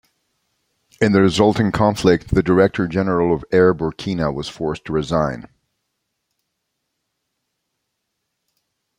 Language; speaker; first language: English; native; English